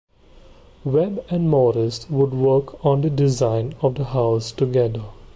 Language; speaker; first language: English; non-native, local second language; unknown